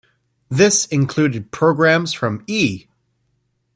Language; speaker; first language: English; native; English